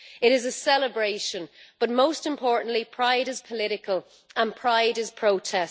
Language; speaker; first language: English; native; English